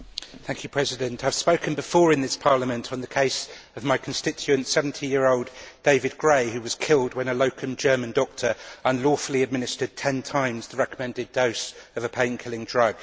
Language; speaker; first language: English; native; English